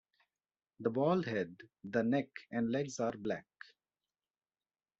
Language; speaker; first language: English; non-native, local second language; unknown